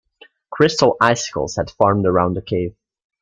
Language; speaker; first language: English; native; English